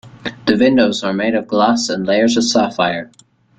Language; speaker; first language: English; native; English